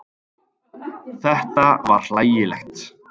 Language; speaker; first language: Icelandic; native; Icelandic